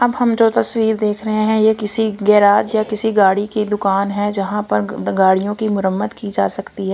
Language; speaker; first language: Hindi; non-native, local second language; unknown